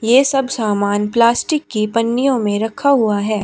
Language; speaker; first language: Hindi; native; Hindi